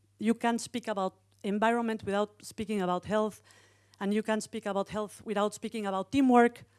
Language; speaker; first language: English; non-native, fluent; Spanish